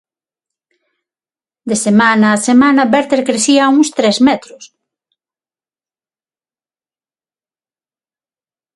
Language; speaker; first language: Galician; non-native, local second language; Spanish